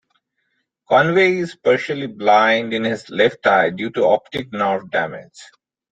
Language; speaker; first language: English; non-native, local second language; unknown